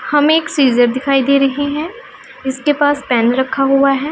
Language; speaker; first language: Hindi; non-native, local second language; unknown